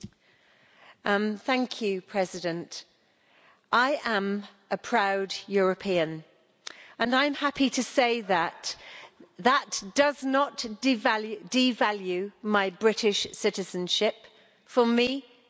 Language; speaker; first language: English; native; English